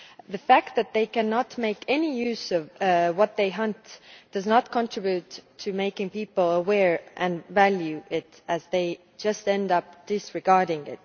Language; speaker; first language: English; non-native, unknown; Estonian